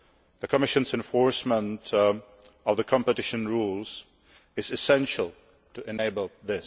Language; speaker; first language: English; non-native, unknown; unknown